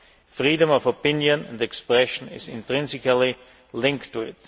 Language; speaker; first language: English; non-native, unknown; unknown